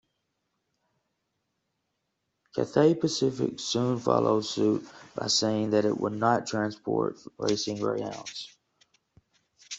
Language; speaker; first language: English; native; English